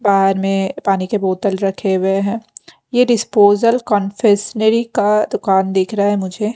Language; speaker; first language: Hindi; non-native, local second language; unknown